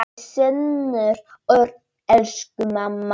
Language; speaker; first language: Icelandic; non-native, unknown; Polish